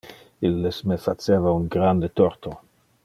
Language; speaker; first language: Interlingua; non-native, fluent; Dutch